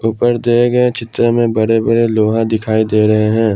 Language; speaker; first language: Hindi; non-native, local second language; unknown